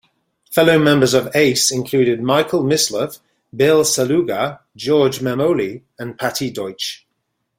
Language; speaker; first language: English; native; English